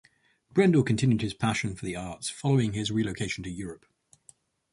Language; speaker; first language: English; native; English